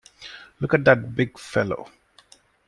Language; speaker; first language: English; non-native, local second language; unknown